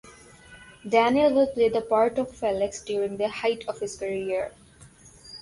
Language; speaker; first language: English; non-native, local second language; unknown